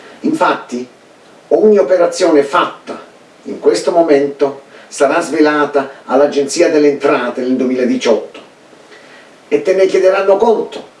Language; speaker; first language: Italian; early bilingual, heritage; Italian